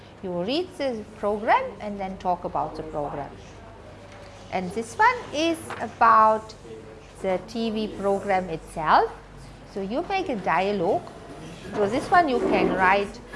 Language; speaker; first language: English; non-native, fluent; German